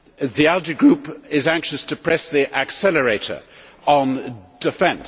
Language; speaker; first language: English; native; English